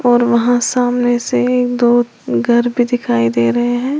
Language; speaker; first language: Hindi; native; Hindi